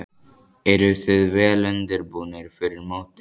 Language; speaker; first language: Icelandic; native; Icelandic